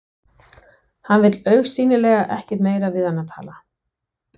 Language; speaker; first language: Icelandic; non-native, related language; Danish